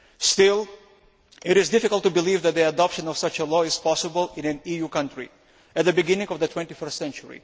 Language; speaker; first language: English; non-native, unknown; Lithuanian